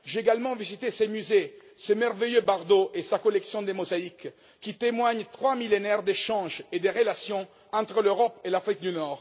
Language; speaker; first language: French; non-native, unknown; Italian